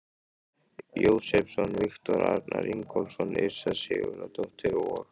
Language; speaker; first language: Icelandic; native; Icelandic